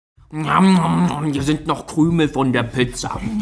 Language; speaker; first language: German; native; German